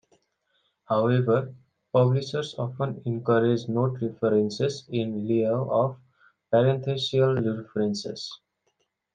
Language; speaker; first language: English; non-native, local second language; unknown